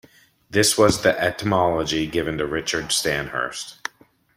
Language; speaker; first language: English; native; English